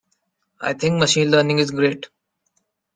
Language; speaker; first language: English; non-native, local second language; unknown